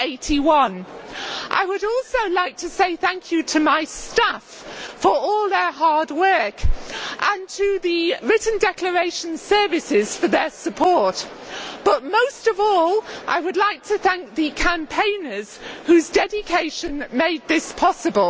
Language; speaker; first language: English; native; English